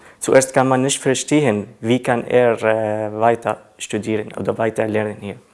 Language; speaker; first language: German; non-native, learner; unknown